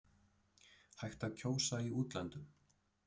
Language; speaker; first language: Icelandic; native; Icelandic